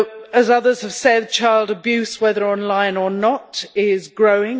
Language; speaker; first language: English; native; English